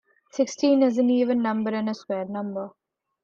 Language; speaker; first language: English; non-native, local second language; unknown